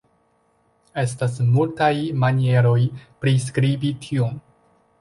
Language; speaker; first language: Esperanto; non-native, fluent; Chinese